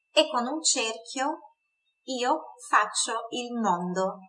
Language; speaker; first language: Italian; non-native, fluent; Portuguese